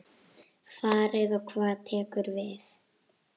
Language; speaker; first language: Icelandic; native; Icelandic